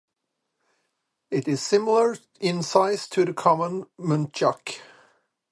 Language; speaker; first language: English; native; English